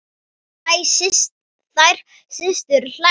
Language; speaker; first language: Icelandic; non-native, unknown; Thai